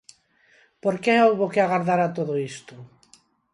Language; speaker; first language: Galician; non-native, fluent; Spanish